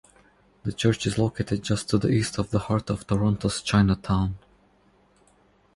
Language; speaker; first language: English; non-native, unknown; Croatian